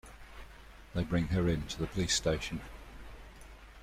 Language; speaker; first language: English; native; English